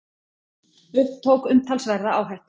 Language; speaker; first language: Icelandic; native; Icelandic